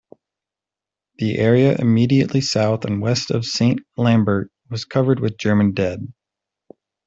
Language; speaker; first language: English; native; English